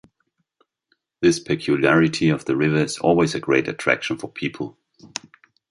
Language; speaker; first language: English; non-native, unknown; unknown